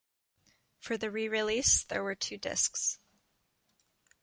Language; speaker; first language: English; native; English